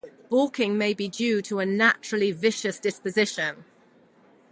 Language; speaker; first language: English; non-native, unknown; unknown